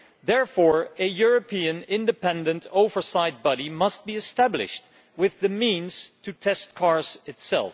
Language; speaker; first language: English; non-native, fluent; Dutch